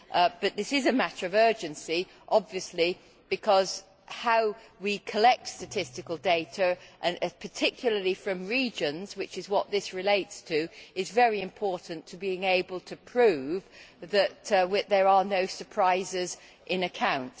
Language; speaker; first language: English; native; English